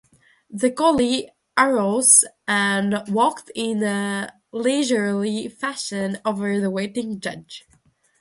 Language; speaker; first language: English; non-native, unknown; Russian